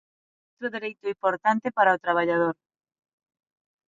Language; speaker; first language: Galician; non-native, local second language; Spanish